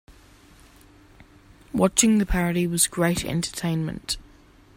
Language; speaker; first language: English; native; English